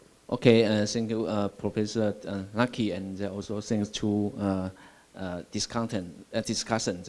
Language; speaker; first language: English; non-native, fluent; Chinese